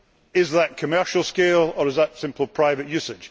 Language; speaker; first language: English; native; English